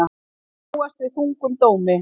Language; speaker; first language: Icelandic; native; Icelandic